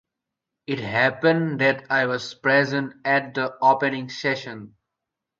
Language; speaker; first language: English; native; English